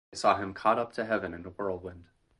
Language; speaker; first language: English; native; English